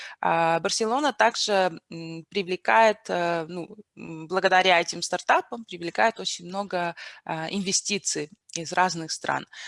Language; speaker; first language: Russian; non-native, local second language; Armenian